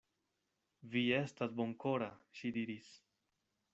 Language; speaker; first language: Esperanto; non-native, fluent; Spanish